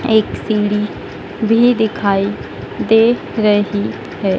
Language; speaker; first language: Hindi; native; Hindi